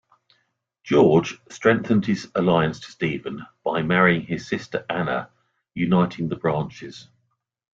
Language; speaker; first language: English; native; English